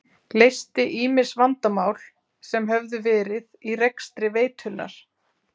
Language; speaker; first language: Icelandic; native; Icelandic